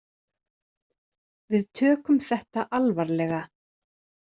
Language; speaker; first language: Icelandic; native; Icelandic